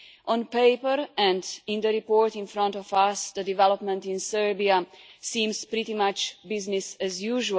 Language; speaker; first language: English; non-native, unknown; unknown